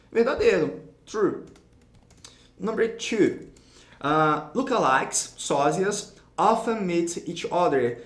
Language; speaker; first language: English; non-native, fluent; Portuguese